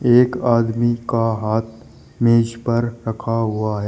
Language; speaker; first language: Hindi; native; Hindi